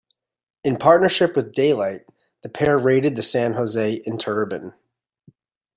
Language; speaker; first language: English; native; English